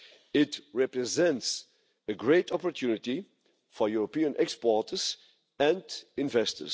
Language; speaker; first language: English; non-native, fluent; Dutch